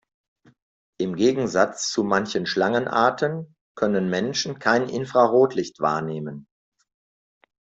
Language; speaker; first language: German; native; German